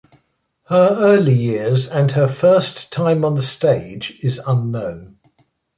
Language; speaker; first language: English; native; English